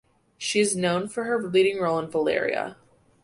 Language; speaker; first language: English; native; English